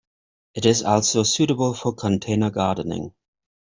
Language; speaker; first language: English; native; English